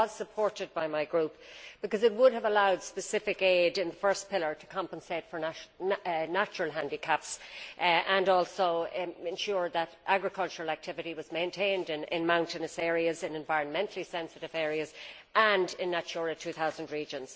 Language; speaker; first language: English; native; English